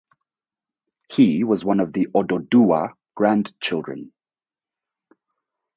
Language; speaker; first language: English; native; English